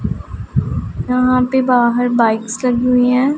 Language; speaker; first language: Hindi; non-native, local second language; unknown